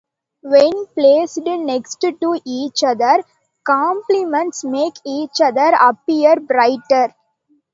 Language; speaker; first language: English; non-native, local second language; Tamil